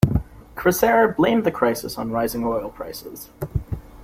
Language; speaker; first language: English; native; English